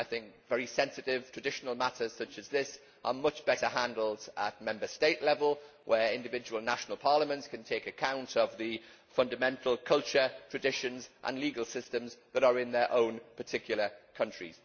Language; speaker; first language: English; native; English